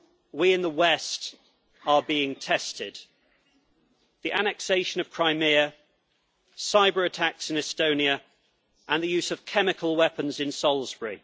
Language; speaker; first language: English; native; English